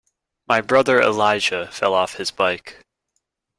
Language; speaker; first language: English; native; English